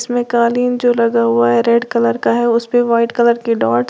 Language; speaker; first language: Hindi; native; Hindi